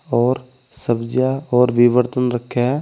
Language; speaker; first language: Hindi; native; Hindi